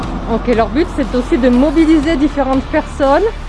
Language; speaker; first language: French; native; French